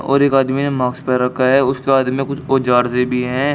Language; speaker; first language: Hindi; native; Hindi